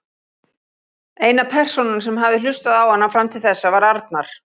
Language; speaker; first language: Icelandic; native; Icelandic